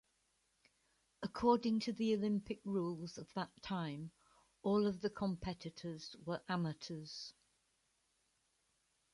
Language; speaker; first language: English; native; English